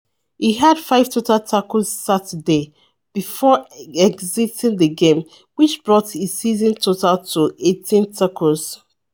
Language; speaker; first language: English; non-native, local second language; Yoruba